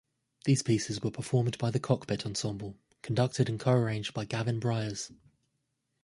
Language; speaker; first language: English; native; English